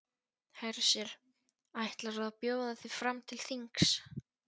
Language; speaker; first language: Icelandic; non-native, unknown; Polish